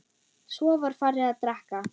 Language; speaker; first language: Icelandic; non-native, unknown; German